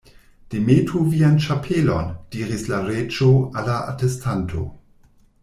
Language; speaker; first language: Esperanto; non-native, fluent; German